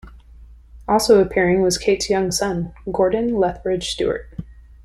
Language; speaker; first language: English; native; English